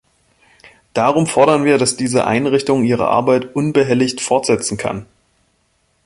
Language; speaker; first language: German; native; German